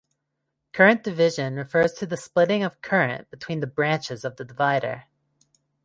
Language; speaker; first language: English; non-native, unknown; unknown